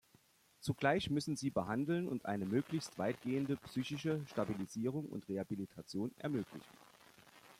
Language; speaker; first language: German; native; German